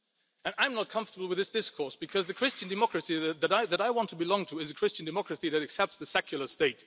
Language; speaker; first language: English; non-native, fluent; Luxembourgish